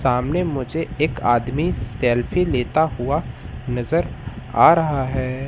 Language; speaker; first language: Hindi; native; Hindi